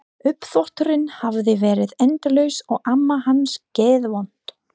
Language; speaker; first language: Icelandic; non-native, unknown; English